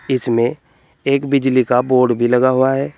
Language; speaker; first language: Hindi; native; Hindi